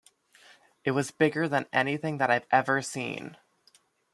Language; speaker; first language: English; native; English